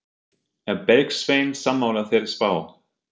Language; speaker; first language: Icelandic; non-native, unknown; German